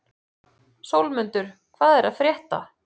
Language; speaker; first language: Icelandic; native; Icelandic